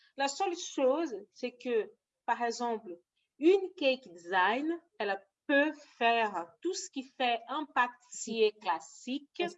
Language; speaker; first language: French; non-native, fluent; Portuguese